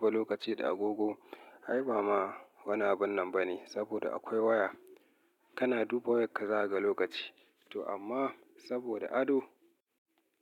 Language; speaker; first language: Hausa; native; Hausa